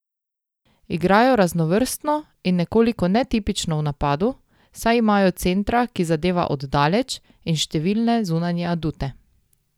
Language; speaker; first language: Slovenian; native; Slovenian